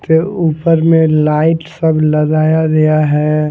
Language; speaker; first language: Hindi; non-native, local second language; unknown